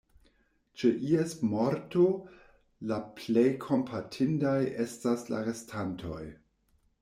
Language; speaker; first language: Esperanto; non-native, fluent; German